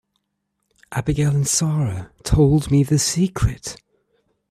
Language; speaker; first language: English; native; English